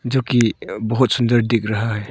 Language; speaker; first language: Hindi; non-native, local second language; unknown